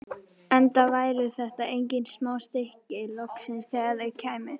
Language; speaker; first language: Icelandic; native; Icelandic